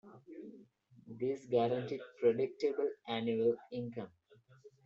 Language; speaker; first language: English; non-native, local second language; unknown